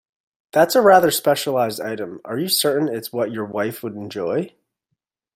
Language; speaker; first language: English; native; English